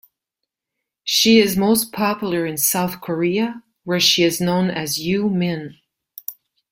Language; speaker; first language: English; non-native, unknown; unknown